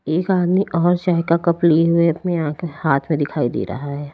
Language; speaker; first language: Hindi; native; Hindi